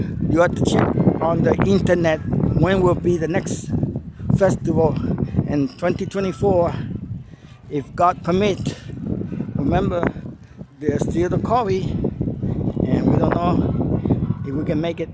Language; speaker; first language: English; non-native, fluent; Spanish